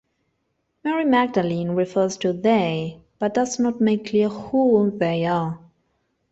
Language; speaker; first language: English; non-native, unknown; Spanish